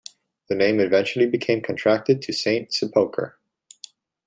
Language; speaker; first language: English; native; English